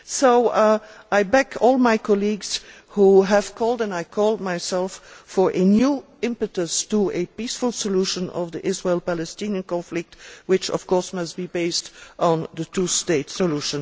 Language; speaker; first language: English; non-native, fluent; Dutch